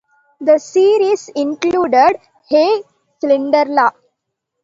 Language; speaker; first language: English; non-native, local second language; Tamil